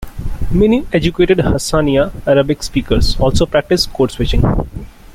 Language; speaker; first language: English; non-native, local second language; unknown